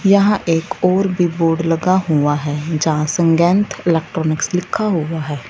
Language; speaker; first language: Hindi; non-native, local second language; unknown